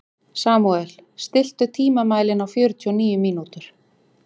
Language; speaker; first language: Icelandic; native; Icelandic